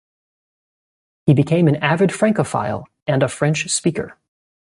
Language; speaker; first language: English; native; English